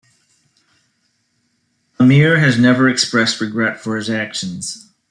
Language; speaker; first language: English; native; English